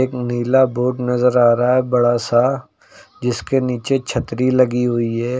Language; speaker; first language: Hindi; native; Hindi